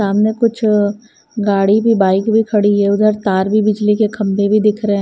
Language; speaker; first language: Hindi; non-native, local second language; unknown